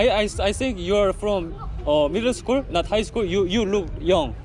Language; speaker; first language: English; non-native, learner; Korean